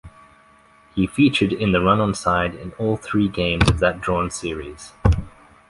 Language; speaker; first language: English; native; English